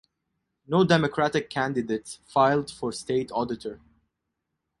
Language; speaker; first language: English; non-native, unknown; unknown